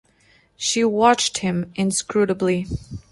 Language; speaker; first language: English; non-native, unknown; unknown